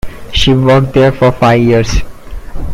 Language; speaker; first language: English; non-native, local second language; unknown